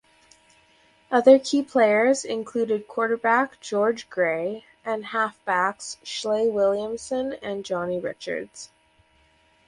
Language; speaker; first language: English; native; English